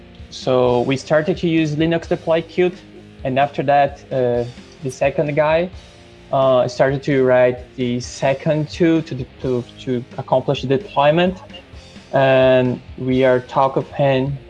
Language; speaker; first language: English; non-native, fluent; Portuguese